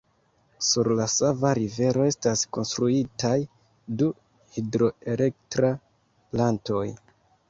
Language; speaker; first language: Esperanto; non-native, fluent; Kinyarwanda